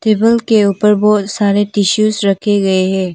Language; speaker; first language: Hindi; non-native, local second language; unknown